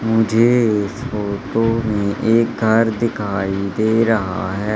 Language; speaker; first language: Hindi; native; Hindi